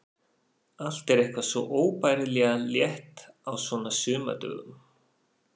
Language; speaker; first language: Icelandic; non-native, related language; Faroese